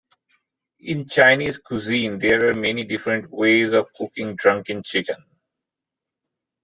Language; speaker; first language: English; non-native, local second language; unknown